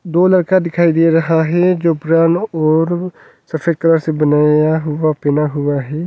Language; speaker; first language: Hindi; non-native, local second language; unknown